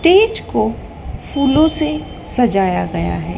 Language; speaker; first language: Hindi; native; Hindi